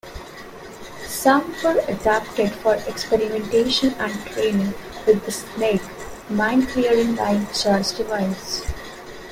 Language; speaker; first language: English; non-native, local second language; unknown